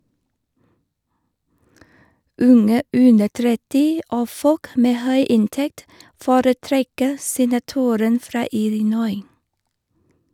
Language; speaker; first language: Norwegian; non-native, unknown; Vietnamese